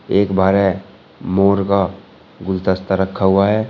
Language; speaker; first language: Hindi; native; Hindi